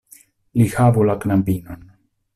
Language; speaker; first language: Esperanto; non-native, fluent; Italian